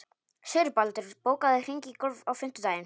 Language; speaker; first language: Icelandic; non-native, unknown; Polish